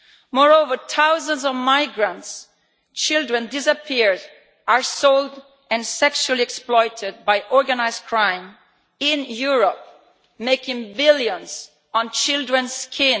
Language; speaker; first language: English; non-native, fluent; Italian